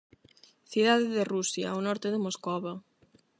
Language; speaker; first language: Galician; non-native, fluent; Spanish